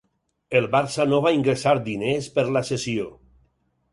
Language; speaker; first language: Catalan; native; Catalan